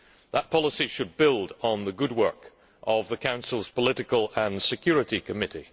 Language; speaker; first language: English; native; English